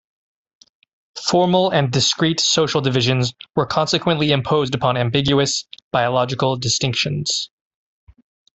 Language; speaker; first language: English; native; English